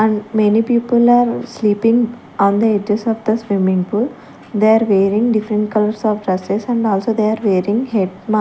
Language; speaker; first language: English; non-native, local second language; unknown